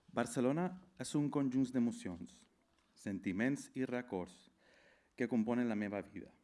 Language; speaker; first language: Catalan; non-native, fluent; Spanish